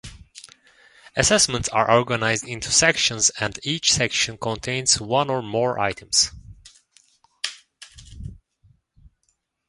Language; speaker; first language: English; non-native, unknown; Turkish